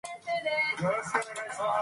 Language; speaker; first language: English; non-native, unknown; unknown